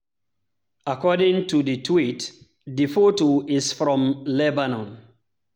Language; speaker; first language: English; non-native, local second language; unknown